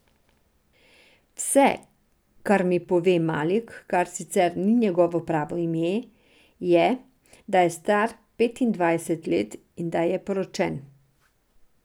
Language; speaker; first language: Slovenian; non-native, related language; Serbian